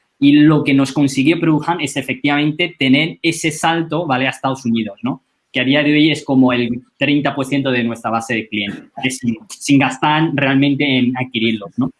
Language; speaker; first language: Spanish; non-native, fluent; Chinese